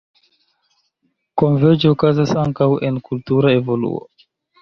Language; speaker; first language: Esperanto; non-native, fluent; Chinese